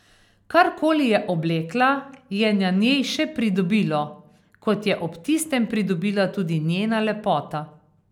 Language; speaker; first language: Slovenian; native; Slovenian